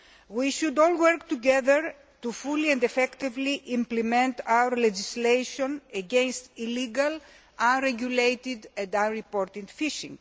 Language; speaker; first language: English; non-native, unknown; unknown